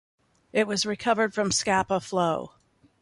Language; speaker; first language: English; native; English